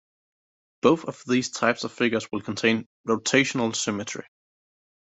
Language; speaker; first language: English; native; English